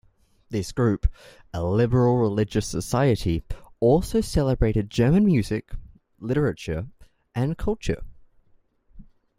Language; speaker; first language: English; native; English